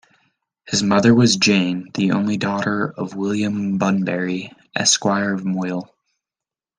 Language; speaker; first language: English; native; English